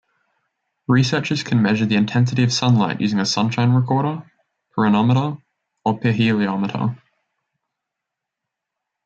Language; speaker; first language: English; native; English